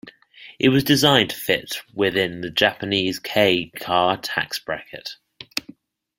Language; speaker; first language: English; native; English